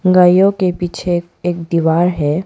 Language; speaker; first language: Hindi; non-native, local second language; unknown